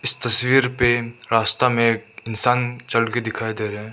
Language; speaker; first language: Hindi; non-native, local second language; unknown